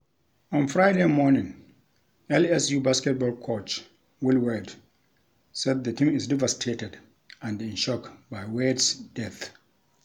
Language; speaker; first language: English; non-native, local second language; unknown